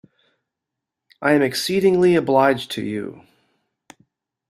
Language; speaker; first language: English; native; English